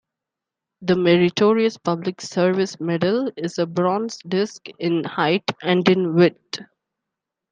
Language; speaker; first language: English; non-native, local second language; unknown